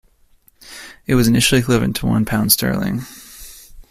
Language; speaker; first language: English; native; English